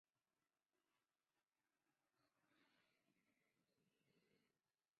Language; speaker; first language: English; non-native, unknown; Spanish